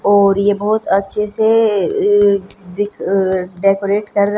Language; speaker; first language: Hindi; native; Hindi